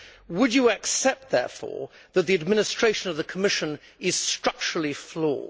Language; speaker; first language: English; native; English